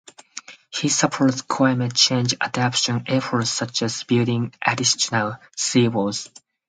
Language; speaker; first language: English; non-native, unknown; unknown